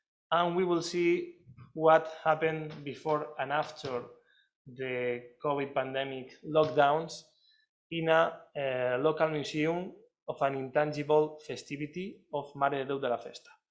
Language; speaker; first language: English; non-native, fluent; Catalan